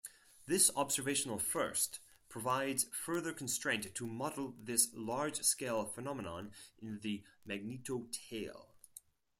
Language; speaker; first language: English; non-native, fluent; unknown